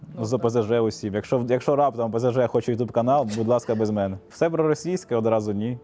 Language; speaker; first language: Ukrainian; non-native, local second language; Russian